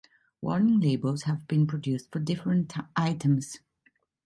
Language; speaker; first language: English; non-native, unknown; Italian